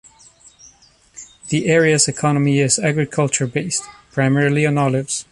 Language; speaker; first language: English; non-native, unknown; Spanish